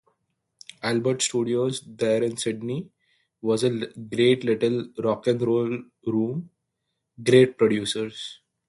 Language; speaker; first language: English; non-native, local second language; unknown